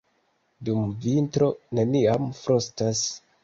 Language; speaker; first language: Esperanto; non-native, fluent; Kinyarwanda